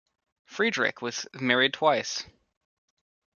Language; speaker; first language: English; native; English